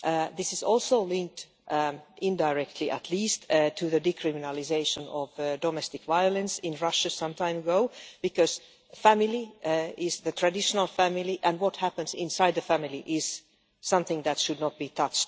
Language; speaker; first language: English; non-native, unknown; Finnish